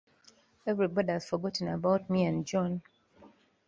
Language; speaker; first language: English; non-native, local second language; Ganda